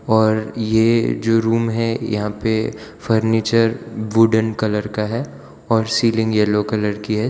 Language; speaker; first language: Hindi; non-native, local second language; Gujarati